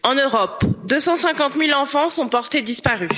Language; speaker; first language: French; native; French